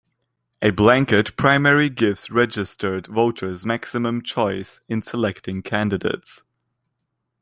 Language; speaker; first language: English; non-native, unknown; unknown